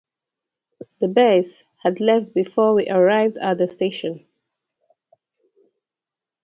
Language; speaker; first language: English; native; English